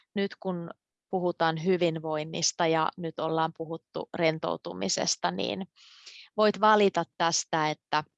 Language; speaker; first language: Finnish; native; Finnish